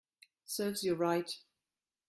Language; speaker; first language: English; non-native, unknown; German